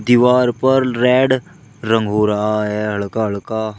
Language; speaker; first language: Hindi; native; Hindi